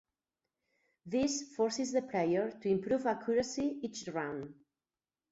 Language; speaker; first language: English; non-native, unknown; Catalan